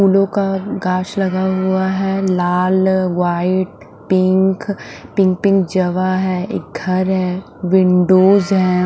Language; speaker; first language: Hindi; non-native, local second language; Punjabi